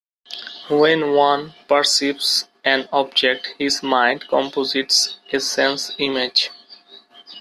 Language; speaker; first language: English; non-native, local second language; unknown